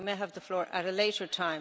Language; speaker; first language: English; native; English